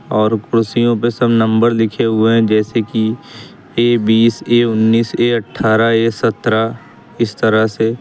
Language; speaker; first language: Hindi; native; Hindi